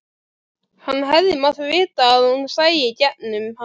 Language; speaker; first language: Icelandic; native; Icelandic